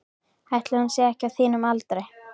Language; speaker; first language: Icelandic; native; Icelandic